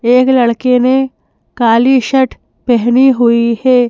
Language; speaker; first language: Hindi; native; Hindi